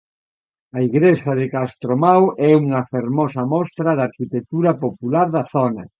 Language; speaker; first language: Galician; native; Galician